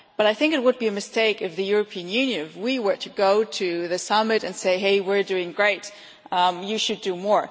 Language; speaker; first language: English; non-native, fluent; German